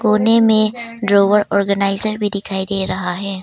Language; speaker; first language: Hindi; non-native, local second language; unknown